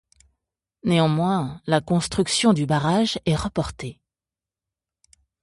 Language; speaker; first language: French; native; French